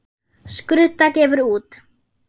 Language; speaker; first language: Icelandic; non-native, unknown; German